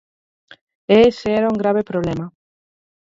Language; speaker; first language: Galician; native; Galician